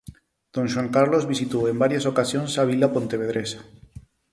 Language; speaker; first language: Galician; non-native, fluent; Spanish